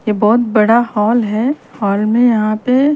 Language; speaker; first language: Hindi; native; Hindi